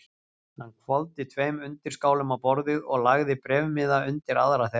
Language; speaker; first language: Icelandic; native; Icelandic